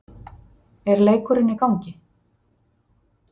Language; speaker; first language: Icelandic; native; Icelandic